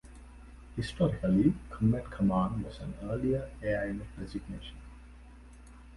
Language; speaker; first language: English; non-native, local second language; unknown